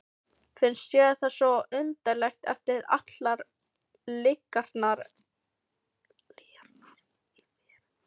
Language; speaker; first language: Icelandic; non-native, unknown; Filipino